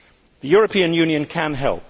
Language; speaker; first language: English; native; English